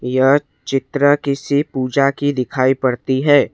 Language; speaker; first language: Hindi; non-native, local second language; Assamese